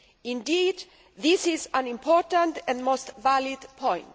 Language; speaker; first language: English; non-native, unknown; Greek